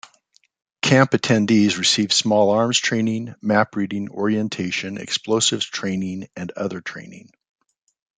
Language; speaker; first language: English; native; English